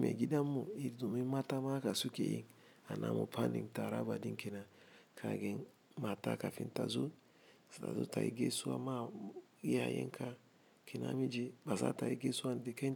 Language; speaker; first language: Hausa; non-native, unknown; Igbo